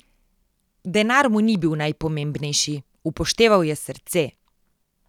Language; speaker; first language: Slovenian; native; Slovenian